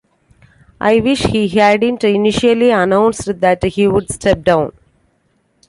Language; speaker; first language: English; non-native, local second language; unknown